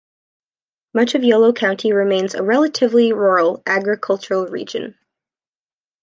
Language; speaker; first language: English; native; English